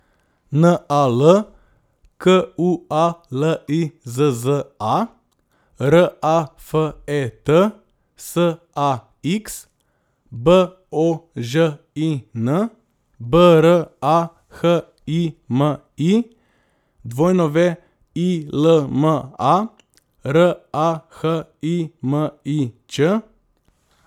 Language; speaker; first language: Slovenian; non-native, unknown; Macedonian